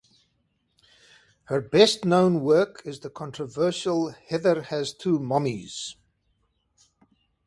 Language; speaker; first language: English; non-native, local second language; Afrikaans